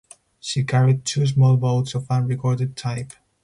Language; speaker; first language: English; non-native, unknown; Spanish